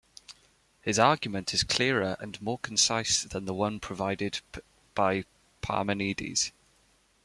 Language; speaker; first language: English; native; English